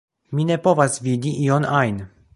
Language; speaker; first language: Esperanto; non-native, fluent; Polish